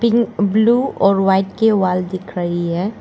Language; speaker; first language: Hindi; non-native, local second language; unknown